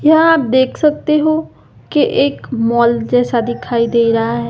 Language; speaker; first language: Hindi; native; Hindi